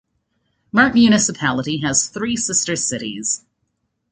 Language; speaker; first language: English; native; English